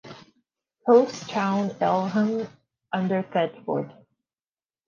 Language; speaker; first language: English; non-native, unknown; Portuguese